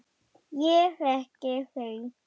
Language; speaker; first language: Icelandic; non-native, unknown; German